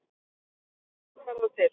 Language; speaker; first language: Icelandic; native; Icelandic